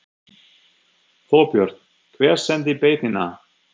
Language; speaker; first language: Icelandic; non-native, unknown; German